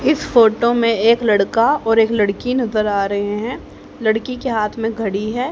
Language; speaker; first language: Hindi; native; Hindi